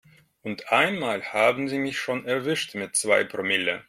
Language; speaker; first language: German; non-native, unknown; Russian